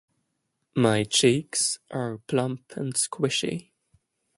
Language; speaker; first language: English; non-native, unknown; German